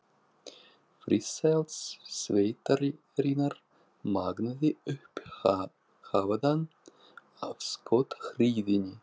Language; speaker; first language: Icelandic; non-native, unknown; Russian